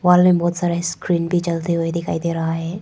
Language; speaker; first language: Hindi; non-native, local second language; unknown